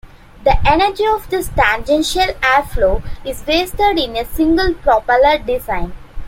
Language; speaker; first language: English; non-native, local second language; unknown